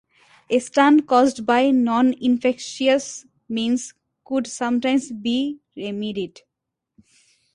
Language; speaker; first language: English; non-native, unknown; Bangla